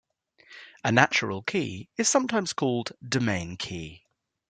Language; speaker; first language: English; native; English